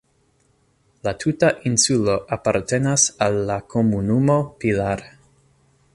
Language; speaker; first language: Esperanto; non-native, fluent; English